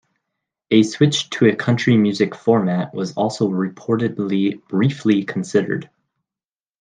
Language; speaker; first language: English; native; English